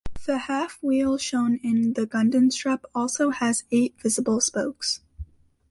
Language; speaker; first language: English; native; English